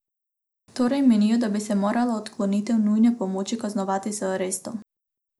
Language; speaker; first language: Slovenian; non-native, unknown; Macedonian